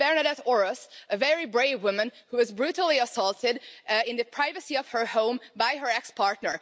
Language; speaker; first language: English; non-native, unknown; Hungarian